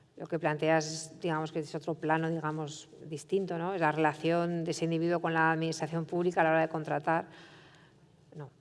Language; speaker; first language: Spanish; native; Spanish